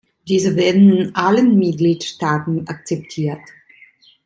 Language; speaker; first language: German; non-native, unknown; Italian